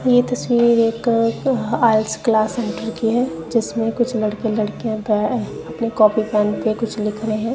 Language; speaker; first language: Hindi; non-native, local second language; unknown